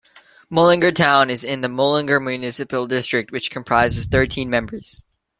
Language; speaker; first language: English; native; English